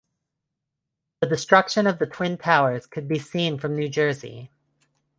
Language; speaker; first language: English; non-native, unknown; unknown